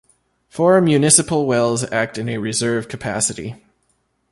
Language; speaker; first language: English; native; English